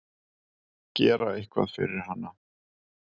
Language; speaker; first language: Icelandic; native; Icelandic